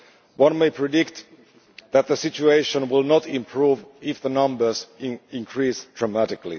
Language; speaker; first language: English; non-native, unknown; Finnish